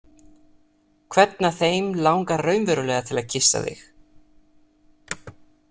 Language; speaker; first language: Icelandic; non-native, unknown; Italian